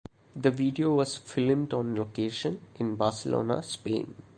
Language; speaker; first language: English; non-native, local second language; Malayalam